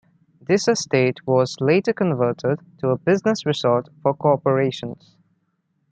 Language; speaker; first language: English; non-native, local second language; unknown